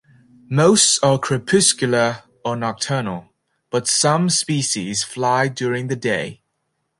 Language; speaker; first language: English; native; English